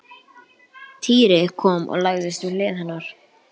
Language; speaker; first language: Icelandic; native; Icelandic